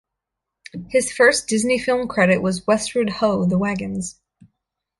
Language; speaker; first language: English; native; English